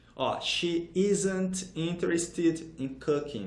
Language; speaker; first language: English; non-native, fluent; Portuguese